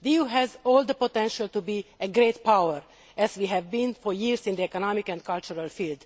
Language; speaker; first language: English; non-native, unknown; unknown